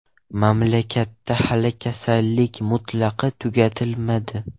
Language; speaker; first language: Uzbek; non-native, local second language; Russian